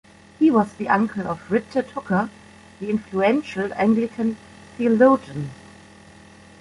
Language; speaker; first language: English; non-native, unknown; German